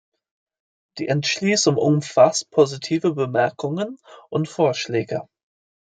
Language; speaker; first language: German; non-native, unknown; English